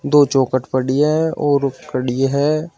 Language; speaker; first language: Hindi; native; Hindi